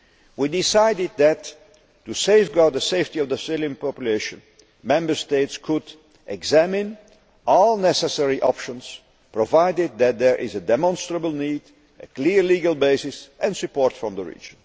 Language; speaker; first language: English; non-native, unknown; Dutch